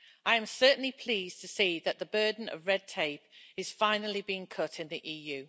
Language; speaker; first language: English; native; English